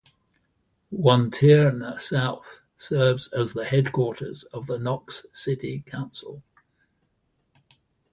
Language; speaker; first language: English; native; English